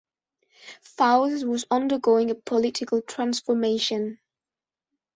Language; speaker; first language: English; non-native, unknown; Spanish